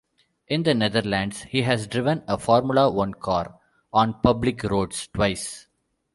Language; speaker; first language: English; non-native, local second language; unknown